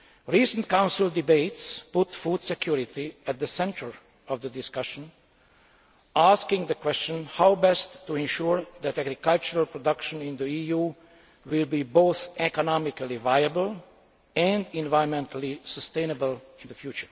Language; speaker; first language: English; non-native, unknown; Hungarian